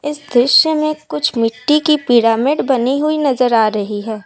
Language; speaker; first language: Hindi; non-native, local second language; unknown